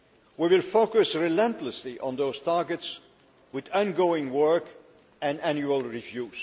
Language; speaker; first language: English; non-native, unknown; Dutch